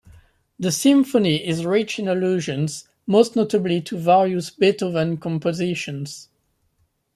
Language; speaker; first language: English; non-native, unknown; French